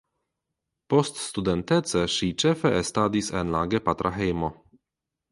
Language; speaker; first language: Esperanto; non-native, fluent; Polish